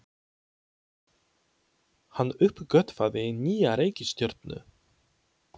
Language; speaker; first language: Icelandic; non-native, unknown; Polish